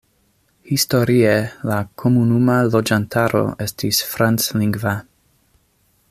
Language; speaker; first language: Esperanto; non-native, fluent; English